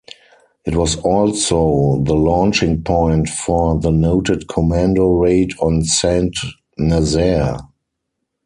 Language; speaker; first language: English; non-native, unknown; German